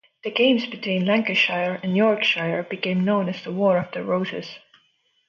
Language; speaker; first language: English; non-native, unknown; Estonian